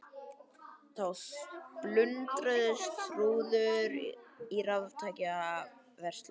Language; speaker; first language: Icelandic; native; Icelandic